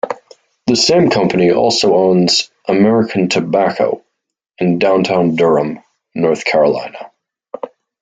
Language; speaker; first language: English; native; English